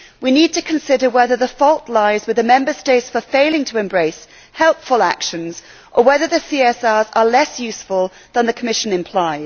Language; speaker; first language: English; native; English